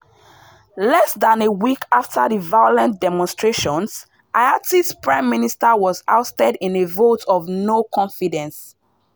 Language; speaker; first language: English; non-native, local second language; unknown